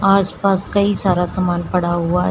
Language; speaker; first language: Hindi; native; Hindi